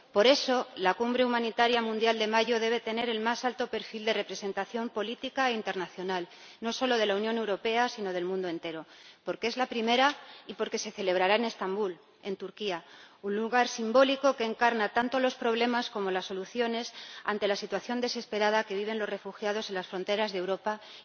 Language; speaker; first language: Spanish; native; Spanish